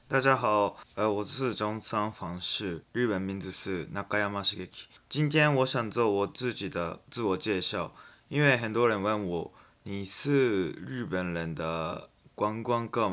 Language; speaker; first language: Chinese; non-native, fluent; Japanese